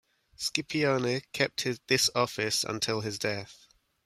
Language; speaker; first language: English; native; English